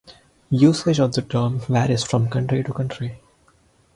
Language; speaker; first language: English; non-native, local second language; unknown